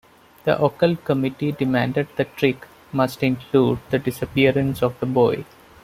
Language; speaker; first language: English; non-native, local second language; Malayalam